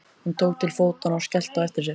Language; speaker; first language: Icelandic; native; Icelandic